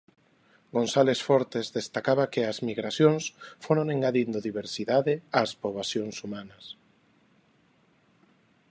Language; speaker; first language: Galician; non-native, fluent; Spanish